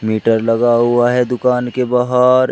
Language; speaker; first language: Hindi; native; Hindi